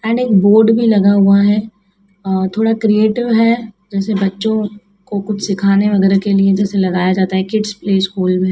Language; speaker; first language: Hindi; native; Hindi